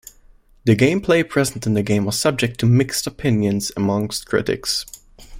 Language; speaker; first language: English; non-native, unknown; German